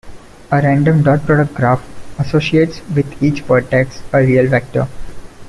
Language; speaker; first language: English; non-native, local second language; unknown